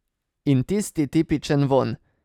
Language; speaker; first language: Slovenian; native; Slovenian